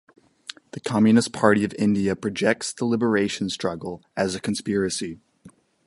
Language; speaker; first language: English; native; English